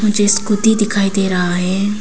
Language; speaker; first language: Hindi; non-native, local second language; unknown